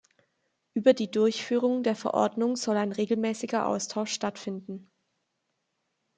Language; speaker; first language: German; native; German